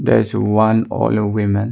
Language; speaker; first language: English; non-native, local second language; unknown